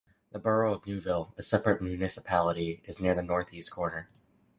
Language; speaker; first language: English; native; English